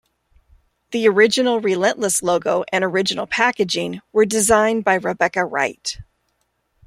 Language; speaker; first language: English; native; English